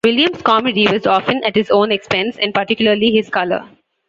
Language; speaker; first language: English; non-native, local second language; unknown